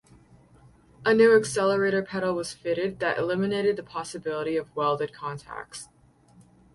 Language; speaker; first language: English; native; English